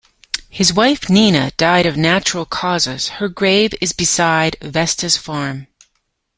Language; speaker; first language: English; native; English